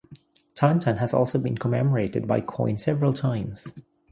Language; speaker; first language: English; non-native, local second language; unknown